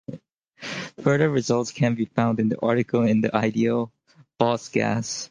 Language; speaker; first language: English; native; English